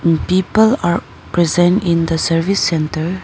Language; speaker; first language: English; non-native, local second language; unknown